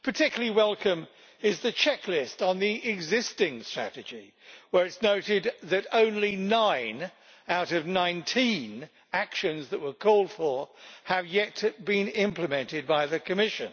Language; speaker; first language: English; native; English